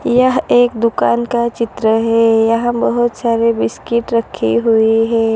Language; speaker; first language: Hindi; non-native, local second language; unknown